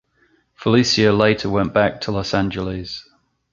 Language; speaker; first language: English; native; English